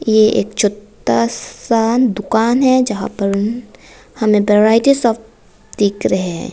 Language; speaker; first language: Hindi; non-native, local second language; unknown